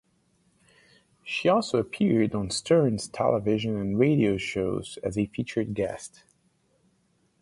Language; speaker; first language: English; non-native, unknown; Portuguese